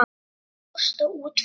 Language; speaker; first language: Icelandic; native; Icelandic